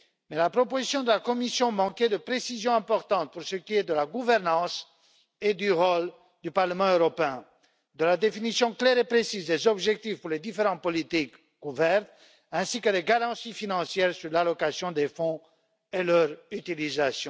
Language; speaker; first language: French; non-native, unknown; Romanian